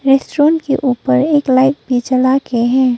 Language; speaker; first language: Hindi; non-native, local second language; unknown